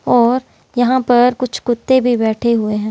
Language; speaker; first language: Hindi; native; Hindi